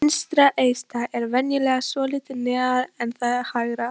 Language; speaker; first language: Icelandic; non-native, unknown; Polish